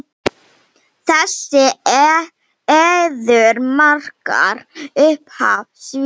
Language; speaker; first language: Icelandic; non-native, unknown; Slovenian